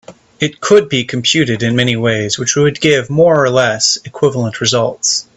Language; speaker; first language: English; native; English